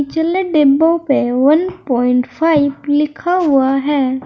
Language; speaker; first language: Hindi; native; Hindi